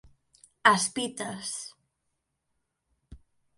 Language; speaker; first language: Galician; native; Galician